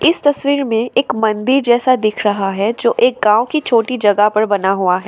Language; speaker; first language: Hindi; non-native, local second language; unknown